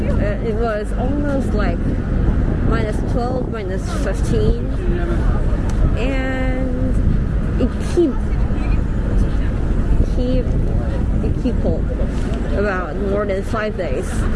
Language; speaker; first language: English; non-native, learner; Korean